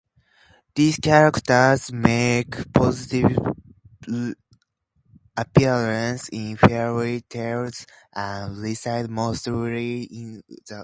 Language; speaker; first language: English; native; English